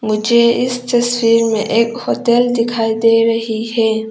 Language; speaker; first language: Hindi; non-native, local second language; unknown